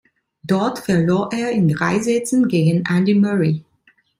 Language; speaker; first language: German; non-native, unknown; Italian